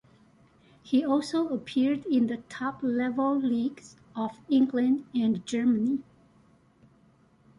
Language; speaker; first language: English; non-native, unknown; Chinese